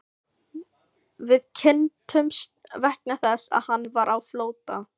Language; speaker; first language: Icelandic; non-native, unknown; Filipino